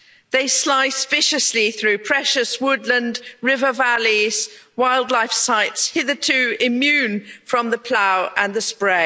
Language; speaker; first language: English; native; English